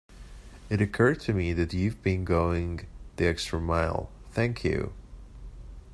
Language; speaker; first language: English; native; English